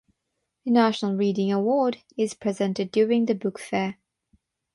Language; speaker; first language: English; non-native, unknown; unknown